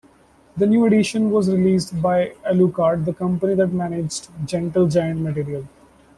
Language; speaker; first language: English; non-native, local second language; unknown